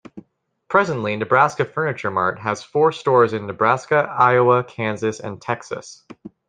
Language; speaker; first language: English; native; English